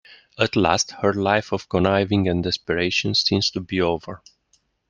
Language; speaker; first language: English; non-native, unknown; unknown